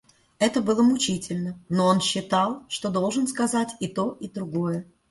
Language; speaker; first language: Russian; native; Russian